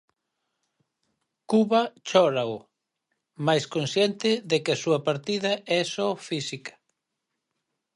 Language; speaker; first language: Galician; native; Galician